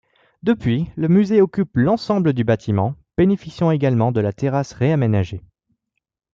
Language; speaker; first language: French; native; French